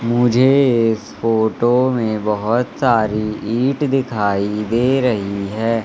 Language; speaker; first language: Hindi; native; Hindi